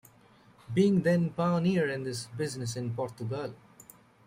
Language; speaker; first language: English; native; English